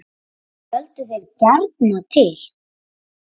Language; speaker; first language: Icelandic; native; Icelandic